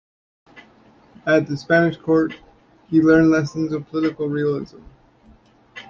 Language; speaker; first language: English; native; English